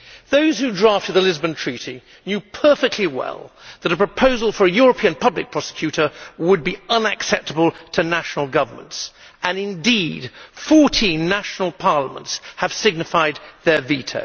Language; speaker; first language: English; native; English